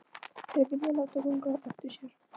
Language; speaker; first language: Icelandic; non-native, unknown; Polish